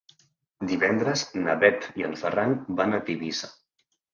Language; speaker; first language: Catalan; native; Catalan